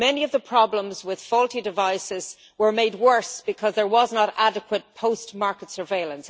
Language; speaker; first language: English; native; English